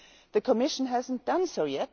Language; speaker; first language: English; non-native, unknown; German